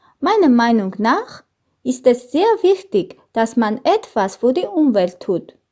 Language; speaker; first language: German; non-native, learner; Armenian